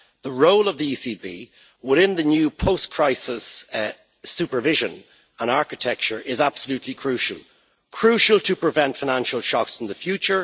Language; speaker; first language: English; native; English